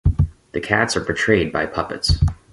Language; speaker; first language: English; native; English